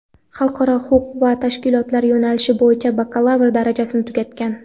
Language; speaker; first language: Uzbek; non-native, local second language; Kara-Kalpak